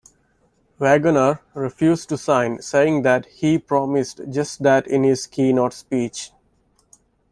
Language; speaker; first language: English; non-native, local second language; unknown